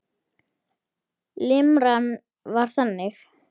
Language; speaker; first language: Icelandic; native; Icelandic